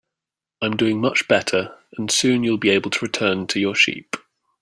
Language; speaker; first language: English; native; English